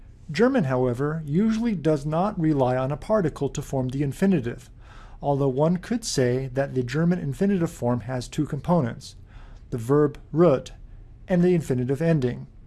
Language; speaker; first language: English; native; English